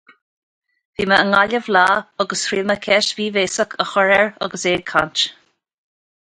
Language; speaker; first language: Irish; native; Irish